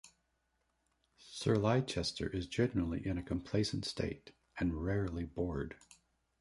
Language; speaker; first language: English; native; English